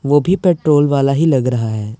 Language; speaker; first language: Hindi; non-native, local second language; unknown